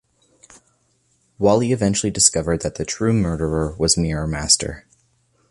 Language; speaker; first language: English; native; English